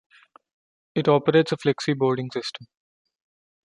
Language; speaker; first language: English; non-native, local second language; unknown